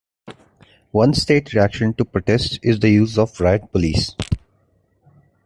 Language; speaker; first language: English; non-native, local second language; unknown